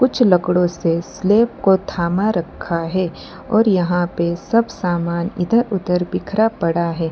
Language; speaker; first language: Hindi; non-native, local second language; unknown